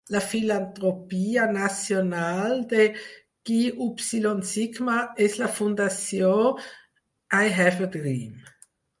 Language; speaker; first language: Catalan; non-native, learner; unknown